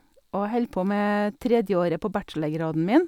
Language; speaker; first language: Norwegian; native; Norwegian